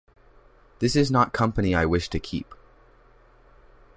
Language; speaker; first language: English; native; English